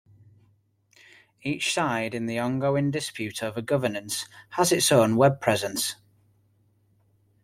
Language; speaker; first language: English; native; English